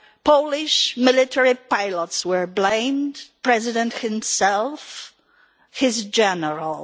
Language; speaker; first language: English; non-native, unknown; Polish